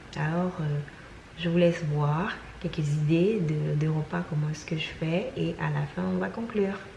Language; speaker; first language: French; non-native, local second language; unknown